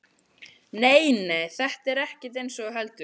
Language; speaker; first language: Icelandic; native; Icelandic